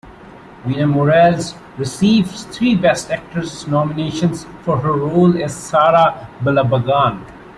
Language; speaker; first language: English; non-native, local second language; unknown